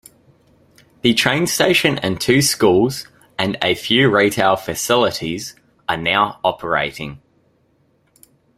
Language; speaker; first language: English; native; English